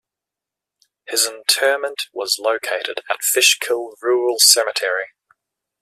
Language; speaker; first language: English; native; English